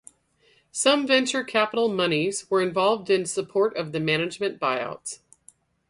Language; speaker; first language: English; native; English